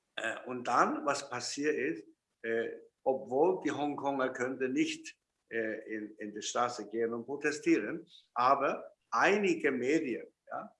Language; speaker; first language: German; non-native, fluent; Chinese